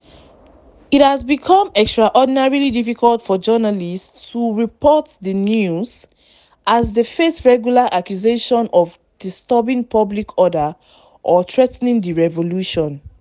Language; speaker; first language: English; non-native, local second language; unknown